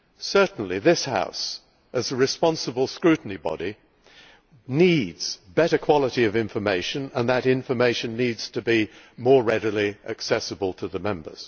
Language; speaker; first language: English; native; English